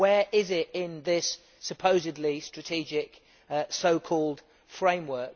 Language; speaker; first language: English; native; English